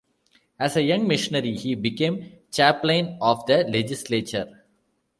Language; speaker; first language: English; non-native, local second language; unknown